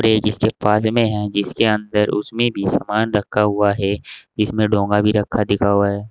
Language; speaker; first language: Hindi; native; Hindi